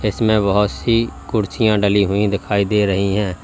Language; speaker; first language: Hindi; native; Hindi